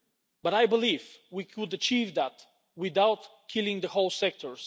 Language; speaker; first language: English; non-native, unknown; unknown